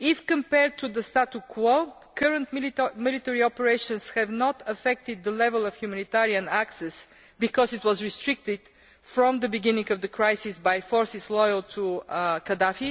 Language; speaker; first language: English; non-native, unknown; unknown